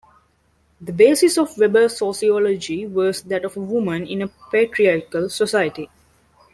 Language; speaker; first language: English; non-native, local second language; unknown